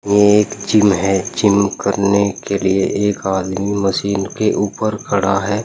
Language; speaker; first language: Hindi; native; Hindi